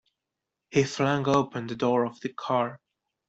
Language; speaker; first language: English; non-native, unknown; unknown